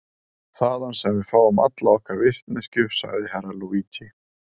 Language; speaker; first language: Icelandic; native; Icelandic